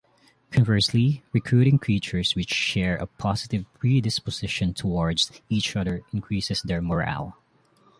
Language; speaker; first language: English; non-native, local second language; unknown